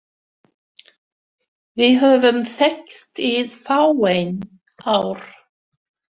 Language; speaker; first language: Icelandic; non-native, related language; Swedish